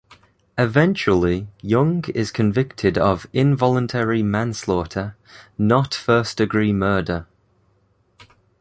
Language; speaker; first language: English; native; English